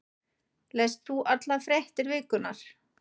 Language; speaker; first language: Icelandic; non-native, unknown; German